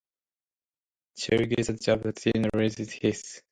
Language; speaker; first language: English; non-native, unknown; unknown